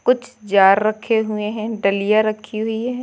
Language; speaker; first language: Hindi; native; Hindi